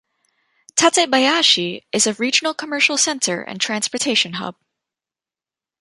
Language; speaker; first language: English; native; English